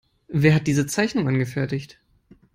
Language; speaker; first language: English; non-native, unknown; German